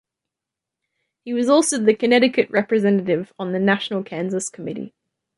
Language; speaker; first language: English; native; English